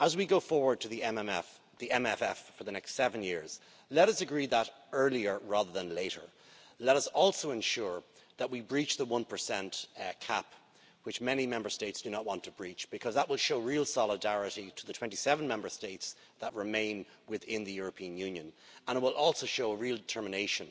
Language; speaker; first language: English; native; English